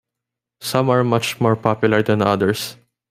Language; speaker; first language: English; non-native, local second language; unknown